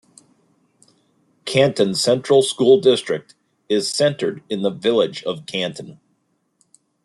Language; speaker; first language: English; native; English